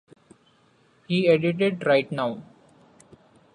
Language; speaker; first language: English; non-native, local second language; Marathi